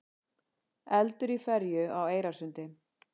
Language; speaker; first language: Icelandic; native; Icelandic